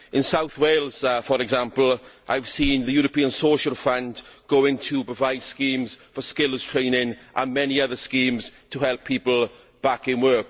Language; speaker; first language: English; native; English